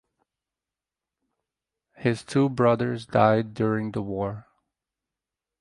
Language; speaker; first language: English; native; English